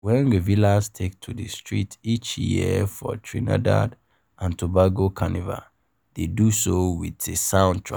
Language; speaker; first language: English; non-native, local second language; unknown